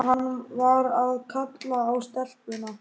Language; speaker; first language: Icelandic; native; Icelandic